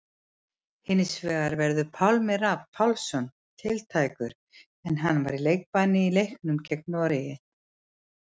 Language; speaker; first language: Icelandic; native; Icelandic